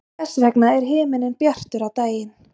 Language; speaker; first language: Icelandic; native; Icelandic